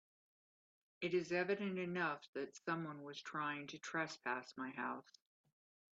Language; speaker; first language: English; native; English